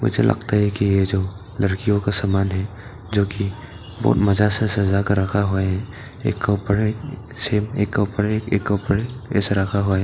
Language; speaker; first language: Hindi; non-native, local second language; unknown